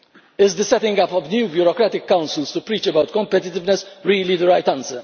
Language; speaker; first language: English; non-native, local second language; Maltese